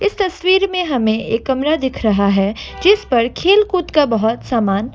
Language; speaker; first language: Hindi; non-native, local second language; Assamese